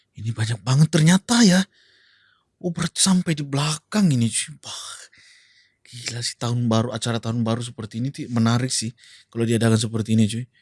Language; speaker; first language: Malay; non-native, related language; Indonesian